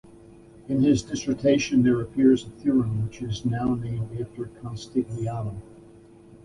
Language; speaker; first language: English; native; English